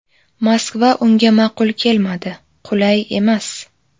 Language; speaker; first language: Uzbek; native; Uzbek